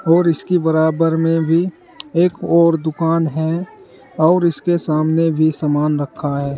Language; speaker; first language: Hindi; native; Hindi